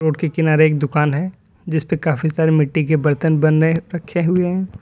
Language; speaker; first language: Hindi; native; Hindi